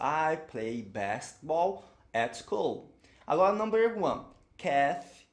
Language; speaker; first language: English; non-native, fluent; Portuguese